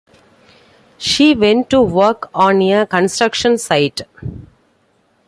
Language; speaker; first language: English; non-native, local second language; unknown